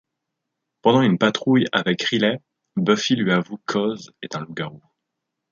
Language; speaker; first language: French; native; French